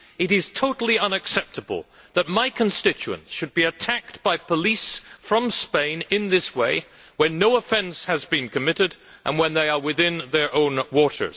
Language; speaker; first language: English; native; English